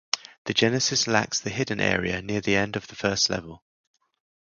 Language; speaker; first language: English; native; English